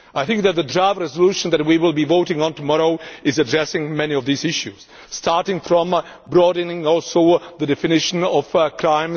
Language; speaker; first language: English; non-native, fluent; Czech